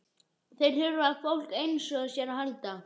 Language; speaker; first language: Icelandic; native; Icelandic